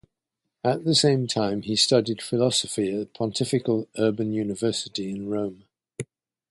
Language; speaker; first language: English; native; English